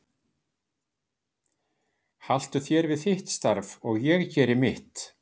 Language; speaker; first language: Icelandic; native; Icelandic